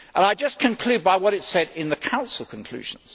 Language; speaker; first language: English; native; English